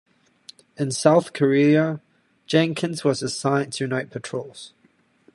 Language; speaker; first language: English; non-native, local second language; Cantonese